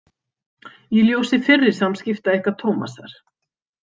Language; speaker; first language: Icelandic; native; Icelandic